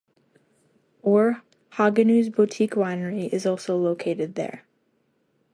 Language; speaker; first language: English; native; English